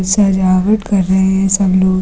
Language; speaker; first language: Hindi; native; Hindi